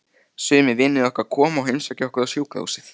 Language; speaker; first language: Icelandic; native; Icelandic